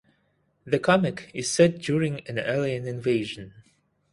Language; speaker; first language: English; non-native, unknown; Russian